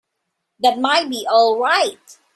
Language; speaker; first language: English; non-native, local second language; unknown